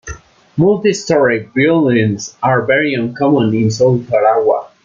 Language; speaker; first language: English; non-native, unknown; Spanish